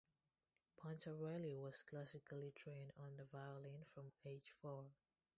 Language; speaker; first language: English; non-native, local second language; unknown